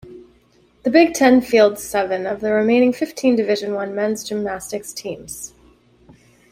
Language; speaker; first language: English; native; English